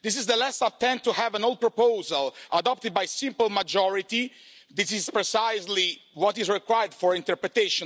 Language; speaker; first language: English; non-native, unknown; Italian